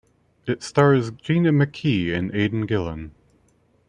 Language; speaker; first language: English; native; English